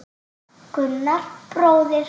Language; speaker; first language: Icelandic; native; Icelandic